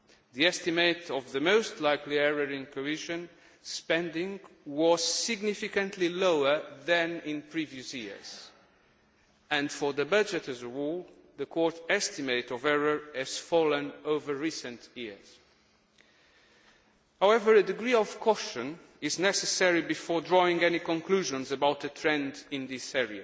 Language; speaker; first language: English; non-native, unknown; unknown